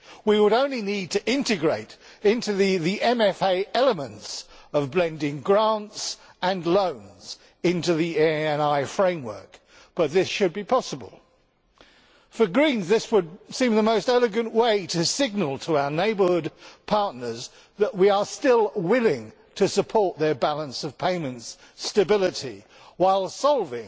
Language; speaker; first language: English; native; English